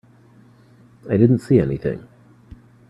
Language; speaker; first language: English; native; English